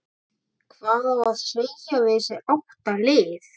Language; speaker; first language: Icelandic; native; Icelandic